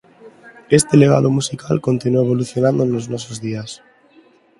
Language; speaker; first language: Galician; non-native, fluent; Spanish